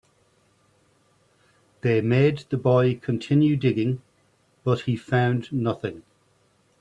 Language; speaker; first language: English; native; English